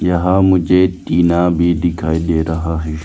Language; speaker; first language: Hindi; non-native, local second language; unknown